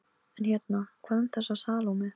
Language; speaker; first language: Icelandic; non-native, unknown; Polish